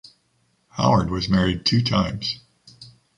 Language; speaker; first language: English; native; English